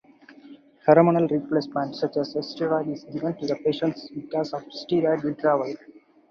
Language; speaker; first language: English; non-native, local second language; Tamil